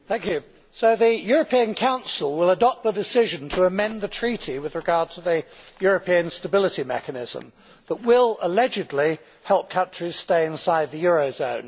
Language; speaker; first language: English; native; English